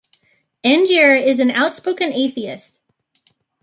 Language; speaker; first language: English; native; English